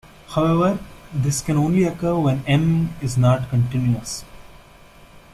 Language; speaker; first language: English; non-native, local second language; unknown